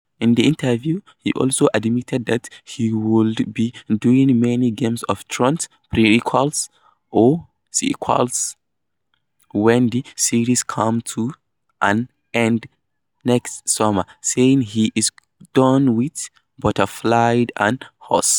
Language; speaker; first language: English; non-native, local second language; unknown